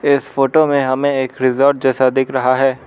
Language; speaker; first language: Hindi; non-native, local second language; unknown